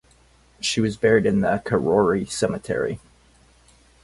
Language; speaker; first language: English; native; English